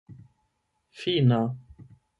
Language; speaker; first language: Esperanto; non-native, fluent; German